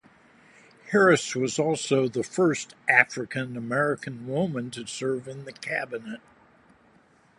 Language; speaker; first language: English; native; English